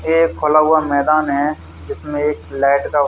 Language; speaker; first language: Hindi; native; Hindi